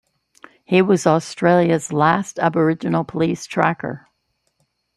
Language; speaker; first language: English; native; English